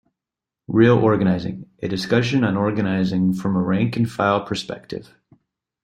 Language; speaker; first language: English; native; English